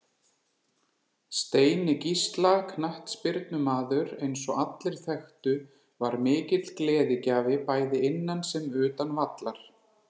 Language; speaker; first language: Icelandic; native; Icelandic